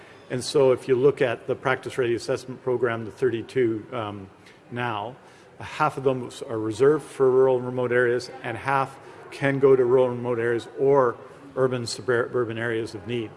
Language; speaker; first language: English; native; English